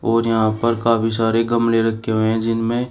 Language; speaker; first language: Hindi; native; Hindi